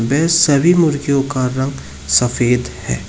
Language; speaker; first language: Hindi; native; Hindi